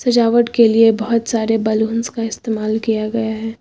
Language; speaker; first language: Hindi; native; Hindi